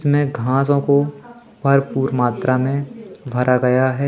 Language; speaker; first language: Hindi; native; Hindi